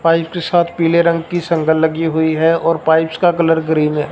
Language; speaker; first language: Hindi; non-native, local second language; Punjabi